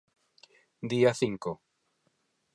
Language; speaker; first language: Galician; non-native, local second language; Spanish